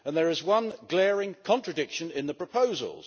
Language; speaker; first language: English; native; English